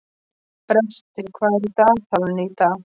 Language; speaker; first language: Icelandic; non-native, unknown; Polish